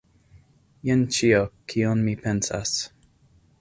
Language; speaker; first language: Esperanto; non-native, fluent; English